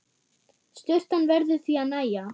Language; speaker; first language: Icelandic; non-native, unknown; German